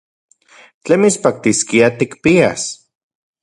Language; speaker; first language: Central Puebla Nahuatl; non-native, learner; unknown